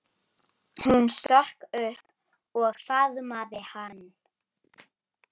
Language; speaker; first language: Icelandic; native; Icelandic